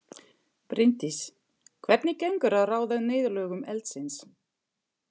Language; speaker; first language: Icelandic; non-native, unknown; German